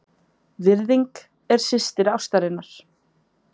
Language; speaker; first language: Icelandic; native; Icelandic